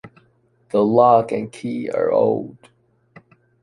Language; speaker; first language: English; non-native, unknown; Chinese